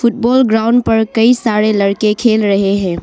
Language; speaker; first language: Hindi; non-native, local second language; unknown